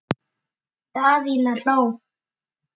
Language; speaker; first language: Icelandic; native; Icelandic